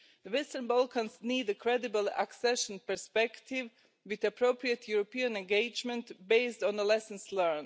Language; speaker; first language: English; non-native, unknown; Croatian